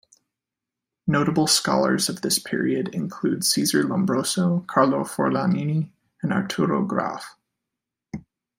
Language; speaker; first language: English; native; English